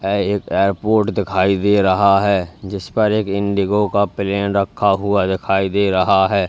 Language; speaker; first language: Hindi; native; Hindi